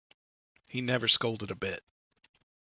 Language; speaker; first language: English; native; English